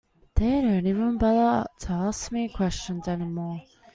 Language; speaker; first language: English; native; English